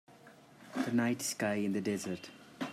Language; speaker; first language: English; non-native, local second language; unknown